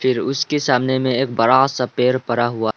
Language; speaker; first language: Hindi; non-native, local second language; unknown